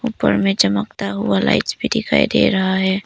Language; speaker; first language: Hindi; early bilingual, other home language; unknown